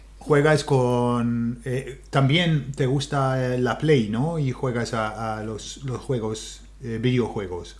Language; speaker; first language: Spanish; non-native, fluent; English